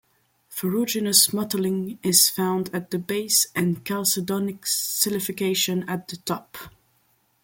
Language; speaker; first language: English; non-native, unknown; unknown